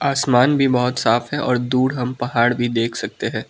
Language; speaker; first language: Hindi; non-native, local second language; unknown